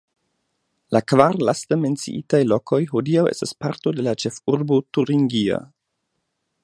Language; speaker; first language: Esperanto; non-native, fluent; German